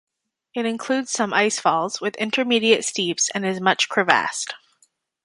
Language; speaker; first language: English; native; English